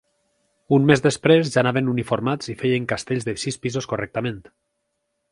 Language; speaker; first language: Catalan; native; Catalan